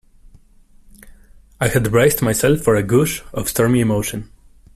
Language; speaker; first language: English; non-native, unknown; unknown